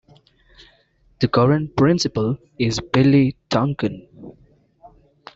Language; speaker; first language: English; non-native, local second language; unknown